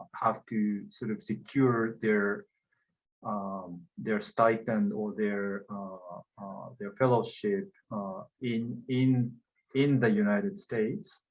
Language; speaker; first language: English; non-native, fluent; Japanese